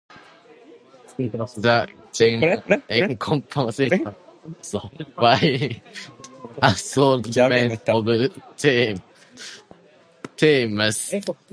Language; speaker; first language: English; non-native, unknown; Japanese